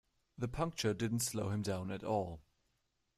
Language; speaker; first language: English; non-native, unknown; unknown